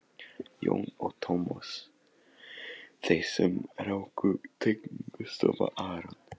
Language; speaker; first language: Icelandic; non-native, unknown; Polish